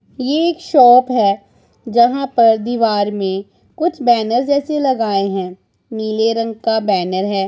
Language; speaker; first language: Hindi; non-native, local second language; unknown